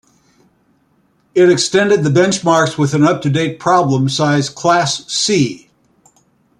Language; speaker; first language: English; native; English